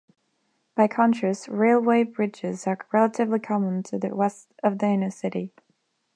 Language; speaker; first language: English; non-native, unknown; Spanish